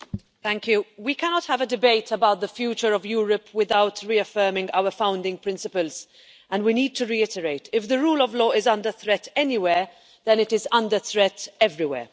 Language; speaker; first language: English; non-native, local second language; Maltese